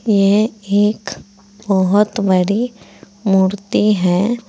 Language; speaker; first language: Hindi; native; Hindi